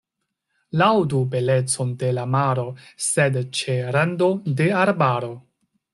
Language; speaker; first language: Esperanto; non-native, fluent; Chinese